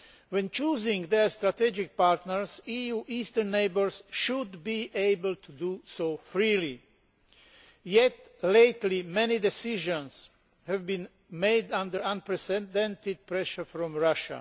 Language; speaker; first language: English; non-native, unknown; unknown